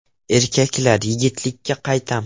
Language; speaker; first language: Uzbek; non-native, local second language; Russian